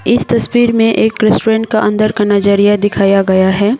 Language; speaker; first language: Hindi; non-native, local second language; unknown